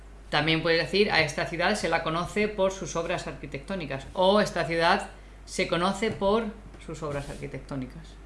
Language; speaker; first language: Spanish; native; Spanish